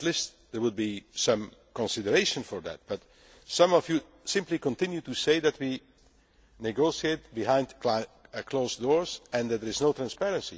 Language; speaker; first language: English; non-native, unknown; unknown